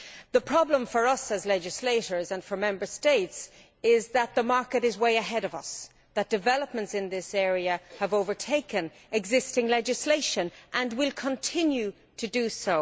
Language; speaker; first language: English; native; English